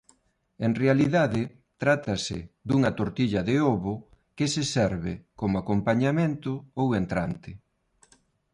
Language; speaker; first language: Galician; non-native, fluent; Spanish